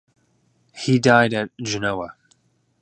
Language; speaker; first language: English; native; English